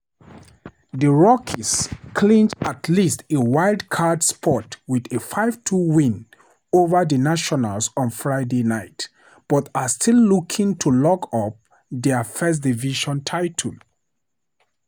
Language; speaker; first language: English; non-native, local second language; Hausa